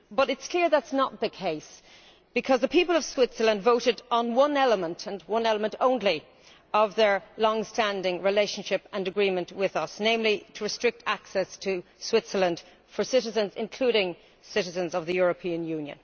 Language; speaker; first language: English; native; English